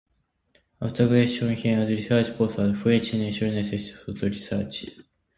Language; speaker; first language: English; non-native, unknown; Japanese